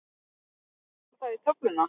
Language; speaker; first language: Icelandic; native; Icelandic